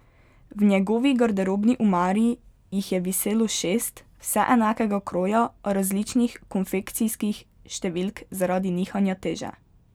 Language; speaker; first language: Slovenian; native; Slovenian